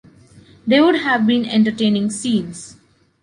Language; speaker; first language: English; non-native, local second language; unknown